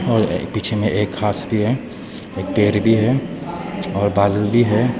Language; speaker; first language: Hindi; non-native, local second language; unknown